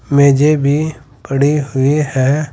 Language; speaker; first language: Hindi; native; Hindi